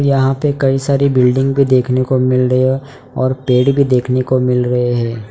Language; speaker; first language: Hindi; non-native, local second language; Gujarati